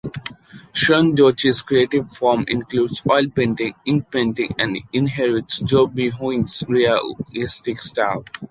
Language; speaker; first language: English; non-native, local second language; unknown